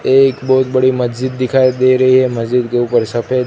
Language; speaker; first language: Hindi; non-native, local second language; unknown